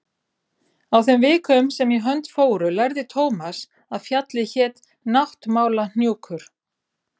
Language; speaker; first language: Icelandic; native; Icelandic